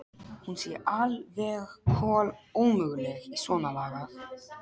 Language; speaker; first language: Icelandic; non-native, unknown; Polish